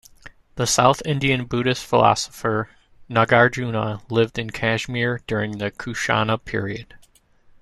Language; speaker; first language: English; native; English